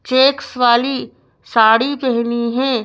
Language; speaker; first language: Hindi; native; Hindi